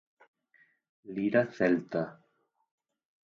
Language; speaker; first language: Galician; native; Galician